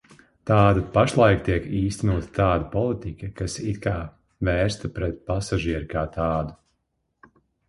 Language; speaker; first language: Latvian; non-native, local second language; Russian